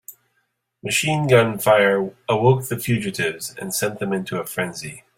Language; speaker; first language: English; native; English